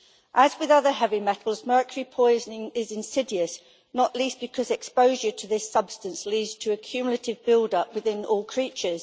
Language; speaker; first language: English; native; English